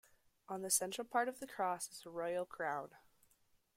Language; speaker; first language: English; native; English